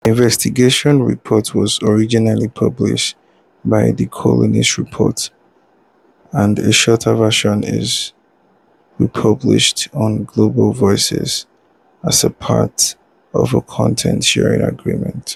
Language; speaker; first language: English; non-native, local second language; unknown